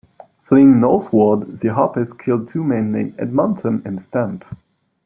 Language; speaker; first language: English; non-native, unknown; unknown